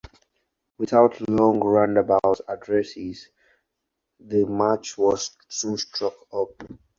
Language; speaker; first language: English; non-native, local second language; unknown